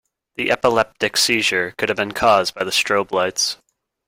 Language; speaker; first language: English; native; English